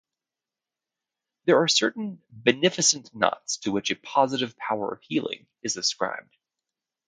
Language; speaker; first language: English; native; English